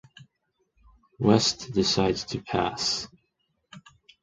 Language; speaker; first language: English; non-native, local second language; Chinese